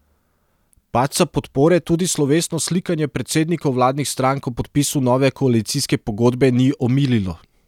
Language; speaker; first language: Slovenian; non-native, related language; Serbian